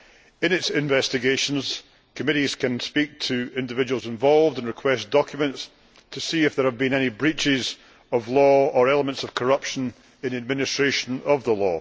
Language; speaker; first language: English; native; English